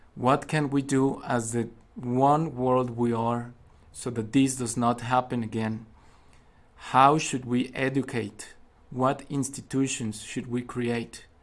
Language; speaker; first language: English; non-native, fluent; Spanish